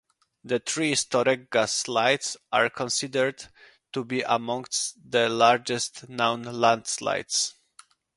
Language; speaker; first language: English; non-native, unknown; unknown